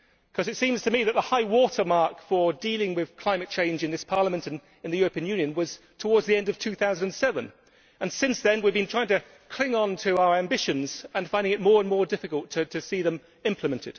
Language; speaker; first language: English; native; English